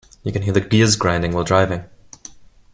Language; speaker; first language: English; non-native, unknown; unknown